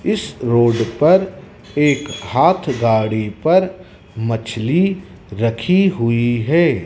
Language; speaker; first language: Hindi; native; Hindi